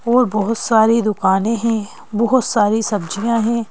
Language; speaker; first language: Hindi; native; Hindi